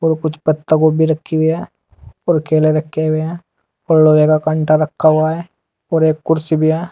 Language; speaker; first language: Hindi; native; Hindi